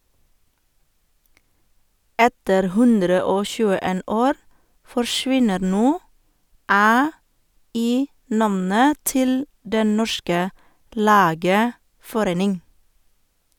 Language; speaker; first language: Norwegian; non-native, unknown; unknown